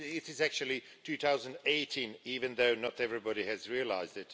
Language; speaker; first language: English; non-native, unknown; Swedish